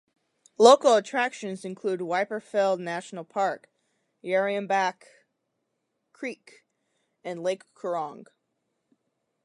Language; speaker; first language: English; native; English